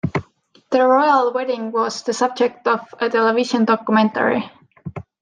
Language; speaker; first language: English; non-native, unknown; Estonian